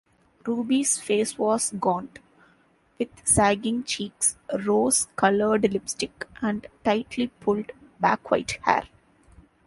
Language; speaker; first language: English; non-native, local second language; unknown